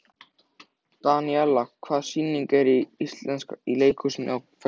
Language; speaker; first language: Icelandic; native; Icelandic